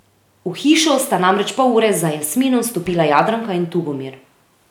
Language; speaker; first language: Slovenian; native; Slovenian